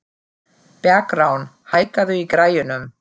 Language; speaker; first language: Icelandic; non-native, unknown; German